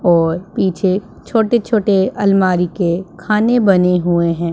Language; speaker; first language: Hindi; non-native, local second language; Punjabi